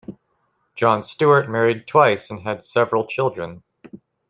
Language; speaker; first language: English; native; English